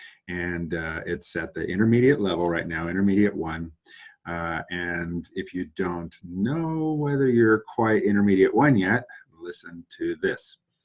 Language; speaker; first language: English; native; English